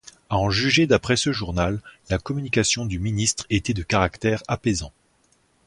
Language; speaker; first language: French; native; French